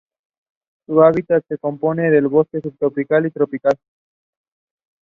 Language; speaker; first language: English; non-native, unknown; Spanish